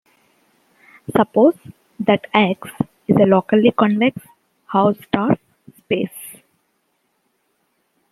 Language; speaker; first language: English; native; English